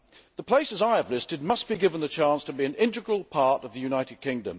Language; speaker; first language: English; native; English